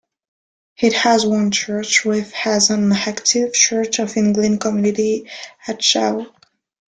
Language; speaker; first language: English; non-native, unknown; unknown